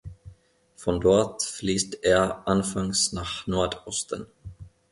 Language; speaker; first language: German; non-native, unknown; Finnish